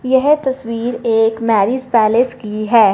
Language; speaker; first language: Hindi; non-native, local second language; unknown